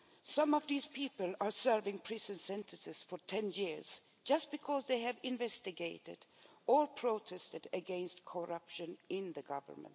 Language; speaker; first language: English; non-native, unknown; Swedish